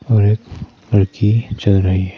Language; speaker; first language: Hindi; non-native, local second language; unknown